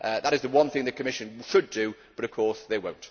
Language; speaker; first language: English; native; English